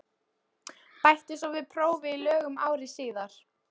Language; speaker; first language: Icelandic; non-native, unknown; Polish